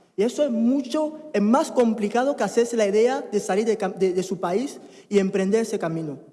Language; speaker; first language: Spanish; non-native, fluent; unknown